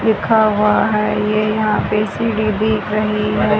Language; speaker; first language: Hindi; native; Hindi